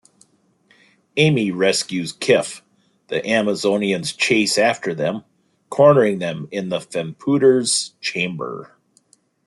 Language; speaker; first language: English; native; English